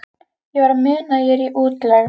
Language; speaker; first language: Icelandic; native; Icelandic